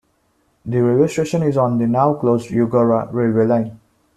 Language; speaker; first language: English; non-native, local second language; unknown